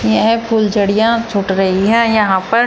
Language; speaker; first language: Hindi; native; Hindi